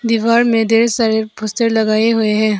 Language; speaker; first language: Hindi; non-native, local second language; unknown